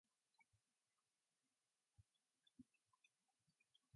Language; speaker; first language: English; non-native, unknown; Mongolian